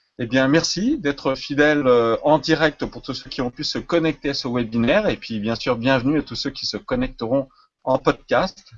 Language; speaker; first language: French; native; French